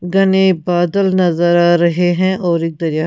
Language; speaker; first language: Hindi; non-native, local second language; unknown